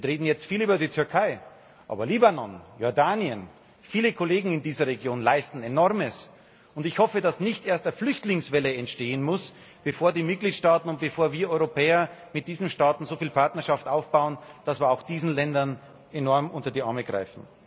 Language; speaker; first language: German; native; German